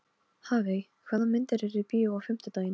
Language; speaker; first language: Icelandic; non-native, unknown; Polish